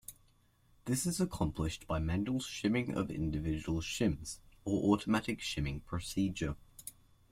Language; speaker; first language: English; native; English